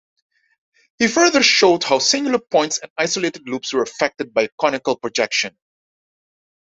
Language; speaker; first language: English; non-native, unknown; Dutch